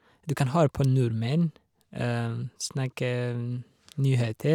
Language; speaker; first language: Norwegian; non-native, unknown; Rundi